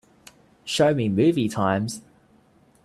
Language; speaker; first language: English; native; English